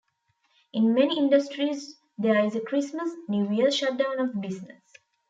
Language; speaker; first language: English; non-native, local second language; Tamil